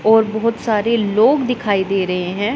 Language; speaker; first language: Hindi; non-native, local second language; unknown